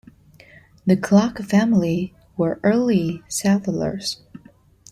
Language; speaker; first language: English; non-native, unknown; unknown